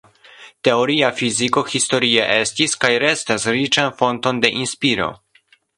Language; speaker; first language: Esperanto; non-native, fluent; Polish